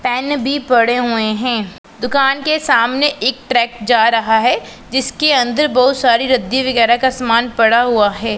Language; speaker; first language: Hindi; non-native, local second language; Punjabi